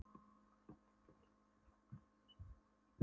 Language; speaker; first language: Icelandic; non-native, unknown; Polish